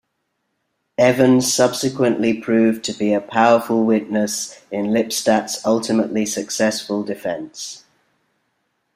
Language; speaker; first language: English; native; English